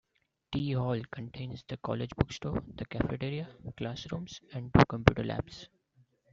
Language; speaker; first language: English; non-native, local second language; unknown